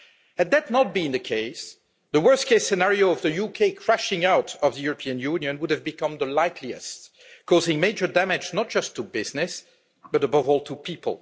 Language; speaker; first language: English; non-native, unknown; French